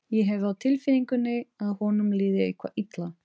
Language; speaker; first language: Icelandic; non-native, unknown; Portuguese